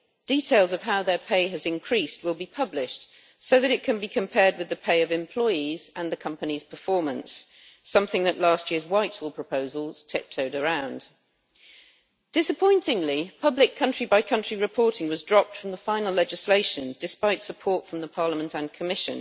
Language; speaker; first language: English; native; English